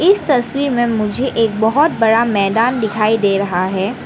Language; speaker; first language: Hindi; non-native, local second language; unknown